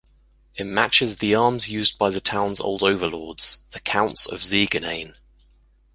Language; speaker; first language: English; native; English